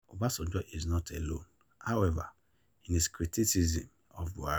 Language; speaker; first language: English; non-native, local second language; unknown